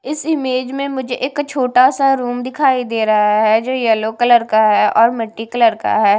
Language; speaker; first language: Hindi; non-native, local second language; Punjabi